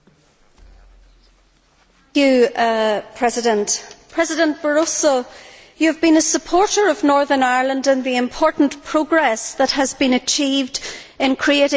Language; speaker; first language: English; native; English